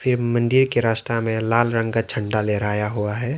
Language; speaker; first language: Hindi; non-native, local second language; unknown